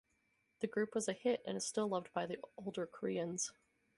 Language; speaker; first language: English; native; English